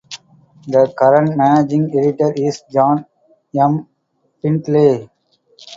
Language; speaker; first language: English; non-native, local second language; Tamil